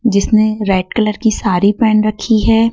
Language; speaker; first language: Hindi; native; Hindi